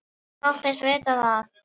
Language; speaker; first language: Icelandic; non-native, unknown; Filipino